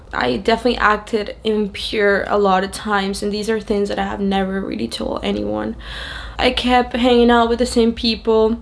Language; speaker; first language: English; non-native, fluent; Spanish